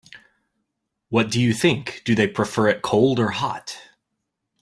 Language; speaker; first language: English; native; English